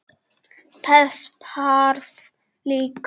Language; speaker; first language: Icelandic; non-native, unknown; Czech